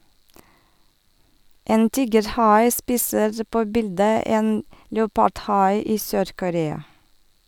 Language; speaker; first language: Norwegian; non-native, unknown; Russian